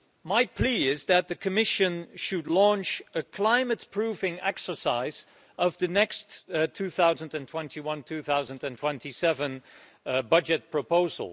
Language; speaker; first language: English; non-native, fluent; Dutch